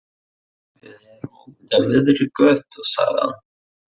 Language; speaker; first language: Icelandic; non-native, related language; Faroese